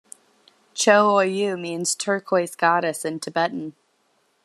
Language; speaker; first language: English; native; English